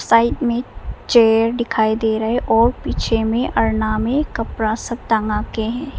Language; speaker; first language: Hindi; non-native, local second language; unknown